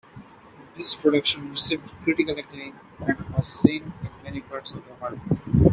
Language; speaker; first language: English; non-native, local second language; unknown